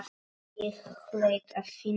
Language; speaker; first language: Icelandic; non-native, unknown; Polish